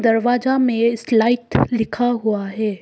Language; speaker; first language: Hindi; early bilingual, other home language; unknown